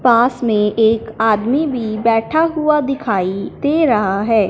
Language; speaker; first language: Hindi; non-native, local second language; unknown